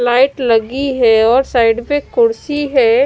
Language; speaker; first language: Hindi; non-native, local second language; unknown